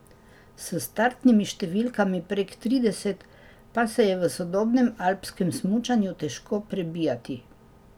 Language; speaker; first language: Slovenian; native; Slovenian